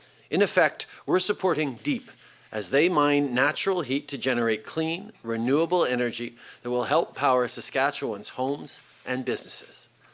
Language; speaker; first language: English; native; English